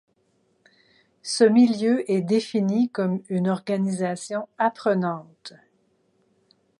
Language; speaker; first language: French; native; French